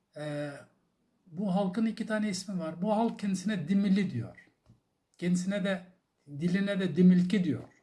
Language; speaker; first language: Turkish; non-native, local second language; Zaza